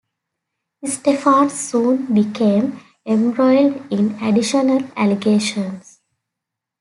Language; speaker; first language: English; native; English